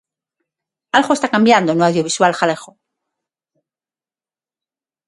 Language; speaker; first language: Galician; non-native, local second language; Spanish